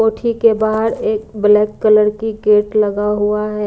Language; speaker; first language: Hindi; non-native, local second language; Punjabi